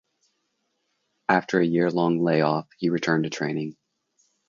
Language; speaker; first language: English; native; English